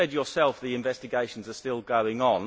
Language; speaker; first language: English; native; English